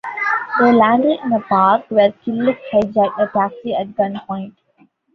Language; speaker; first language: English; non-native, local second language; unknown